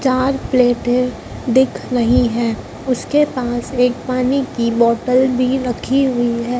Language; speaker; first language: Hindi; native; Hindi